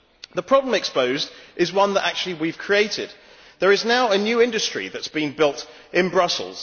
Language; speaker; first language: English; native; English